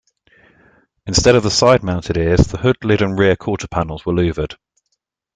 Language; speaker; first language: English; native; English